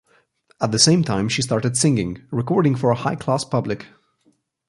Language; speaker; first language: English; non-native, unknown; Slovenian